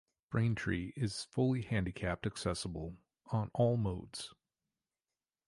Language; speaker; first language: English; native; English